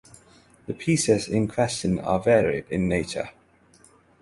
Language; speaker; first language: English; non-native, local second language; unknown